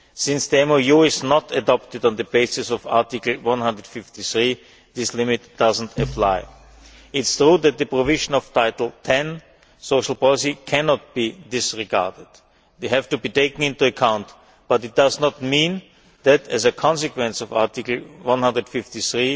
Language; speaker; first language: English; non-native, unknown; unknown